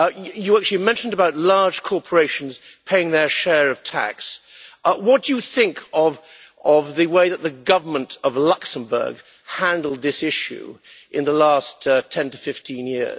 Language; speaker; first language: English; native; English